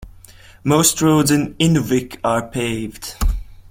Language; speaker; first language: English; non-native, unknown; Latvian